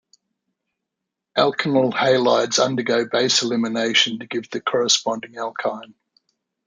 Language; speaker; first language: English; native; English